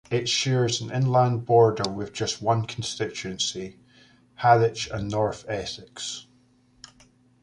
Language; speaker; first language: English; native; English